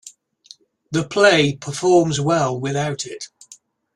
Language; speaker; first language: English; native; English